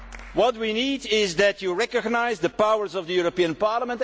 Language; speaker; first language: English; non-native, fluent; Dutch